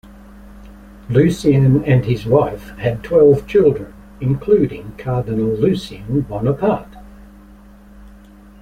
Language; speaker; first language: English; native; English